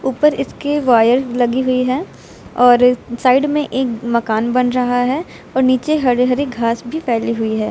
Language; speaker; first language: Hindi; native; Hindi